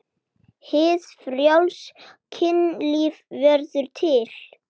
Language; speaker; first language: Icelandic; native; Icelandic